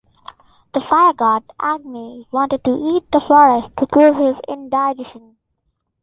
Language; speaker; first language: English; non-native, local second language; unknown